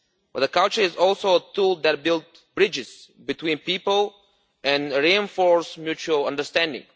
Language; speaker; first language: English; non-native, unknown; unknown